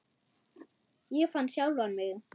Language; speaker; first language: Icelandic; non-native, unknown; German